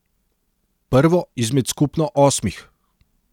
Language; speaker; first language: Slovenian; non-native, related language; Serbian